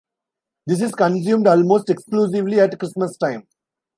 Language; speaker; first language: English; non-native, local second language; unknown